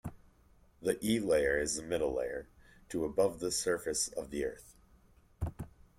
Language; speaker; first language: English; native; English